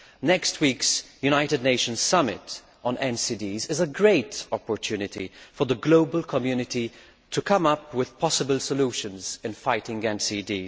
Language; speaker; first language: English; non-native, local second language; Maltese